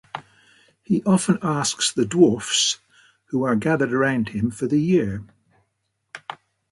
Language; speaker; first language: English; native; English